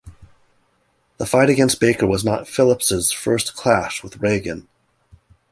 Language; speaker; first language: English; native; English